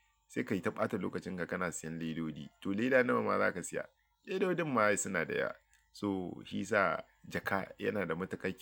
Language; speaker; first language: Hausa; non-native, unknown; Yoruba